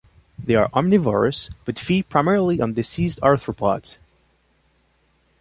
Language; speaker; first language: English; non-native, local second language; French